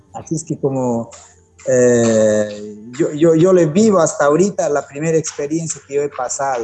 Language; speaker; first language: Spanish; non-native, local second language; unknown